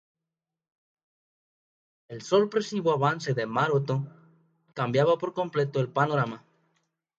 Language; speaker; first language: Spanish; native; Spanish